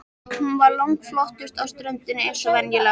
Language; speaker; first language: Icelandic; native; Icelandic